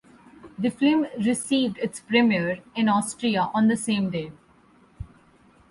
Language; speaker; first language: English; non-native, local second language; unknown